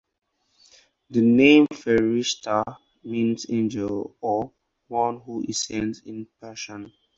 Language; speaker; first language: English; non-native, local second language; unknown